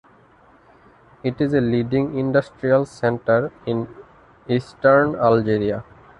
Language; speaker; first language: English; non-native, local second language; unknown